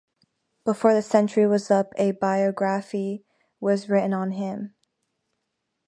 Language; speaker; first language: English; native; English